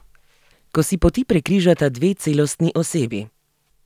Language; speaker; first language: Slovenian; native; Slovenian